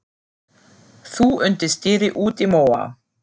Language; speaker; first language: Icelandic; non-native, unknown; German